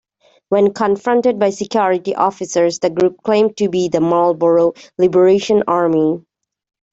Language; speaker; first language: English; native; English